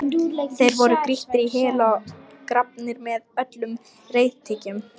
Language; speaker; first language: Icelandic; non-native, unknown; Lithuanian